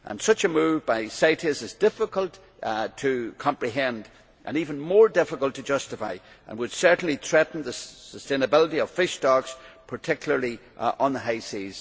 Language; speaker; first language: English; native; English